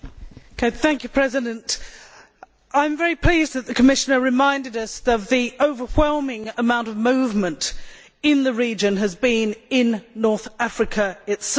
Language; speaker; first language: English; native; English